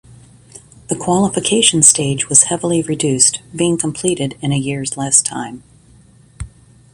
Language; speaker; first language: English; native; English